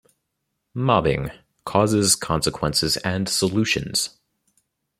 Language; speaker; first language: English; native; English